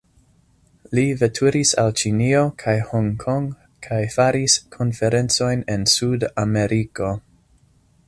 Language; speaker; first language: Esperanto; non-native, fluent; English